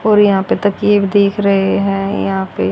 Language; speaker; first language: Hindi; native; Hindi